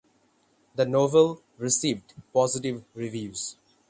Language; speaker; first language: English; non-native, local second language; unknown